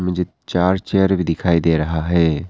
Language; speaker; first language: Hindi; non-native, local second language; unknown